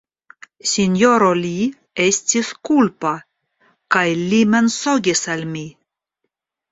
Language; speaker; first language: Esperanto; non-native, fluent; Russian